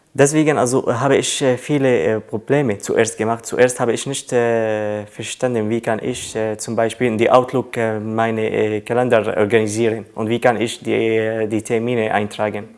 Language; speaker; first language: German; non-native, learner; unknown